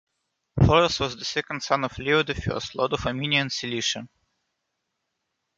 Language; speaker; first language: English; non-native, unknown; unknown